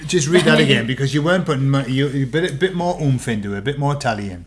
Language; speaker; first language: English; native; English